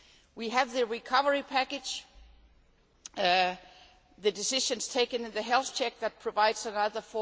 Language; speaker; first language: English; non-native, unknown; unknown